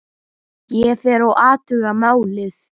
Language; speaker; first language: Icelandic; native; Icelandic